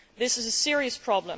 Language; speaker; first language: English; non-native, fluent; Dutch